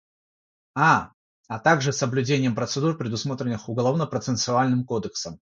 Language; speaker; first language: Russian; non-native, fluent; Georgian